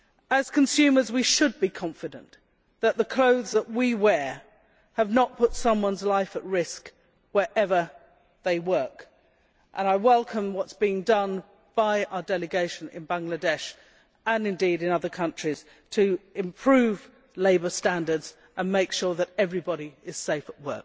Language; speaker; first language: English; native; English